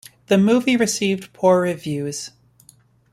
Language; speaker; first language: English; native; English